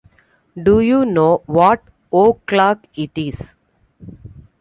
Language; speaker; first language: English; non-native, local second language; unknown